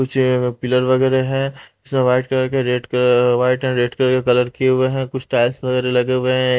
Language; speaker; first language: Hindi; non-native, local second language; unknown